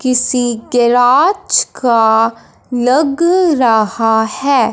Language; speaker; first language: Hindi; non-native, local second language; Punjabi